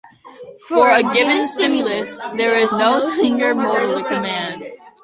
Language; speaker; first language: English; native; English